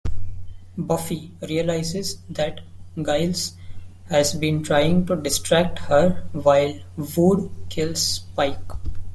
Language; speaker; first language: English; non-native, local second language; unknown